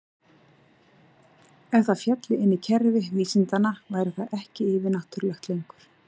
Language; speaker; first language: Icelandic; native; Icelandic